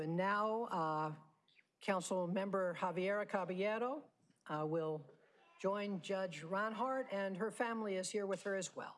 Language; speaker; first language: English; native; English